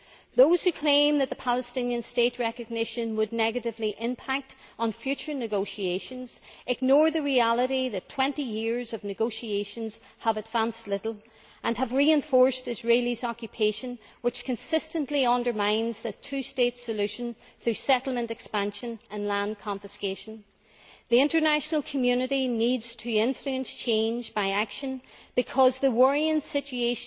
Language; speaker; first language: English; native; English